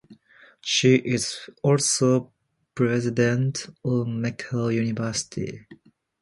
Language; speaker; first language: English; non-native, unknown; Japanese